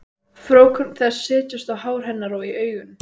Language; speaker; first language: Icelandic; native; Icelandic